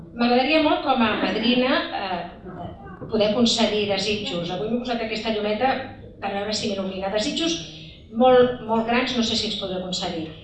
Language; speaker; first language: Catalan; native; Catalan